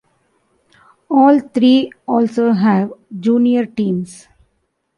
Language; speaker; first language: English; non-native, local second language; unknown